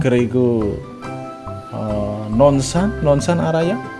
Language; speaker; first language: Korean; non-native, learner; Indonesian